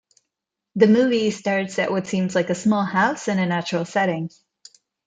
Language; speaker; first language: English; non-native, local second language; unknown